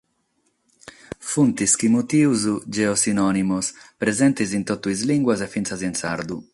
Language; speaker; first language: Sardinian; non-native, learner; Catalan